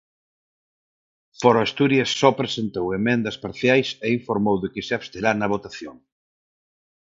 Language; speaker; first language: Galician; non-native, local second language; Spanish